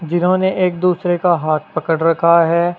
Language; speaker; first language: Hindi; native; Hindi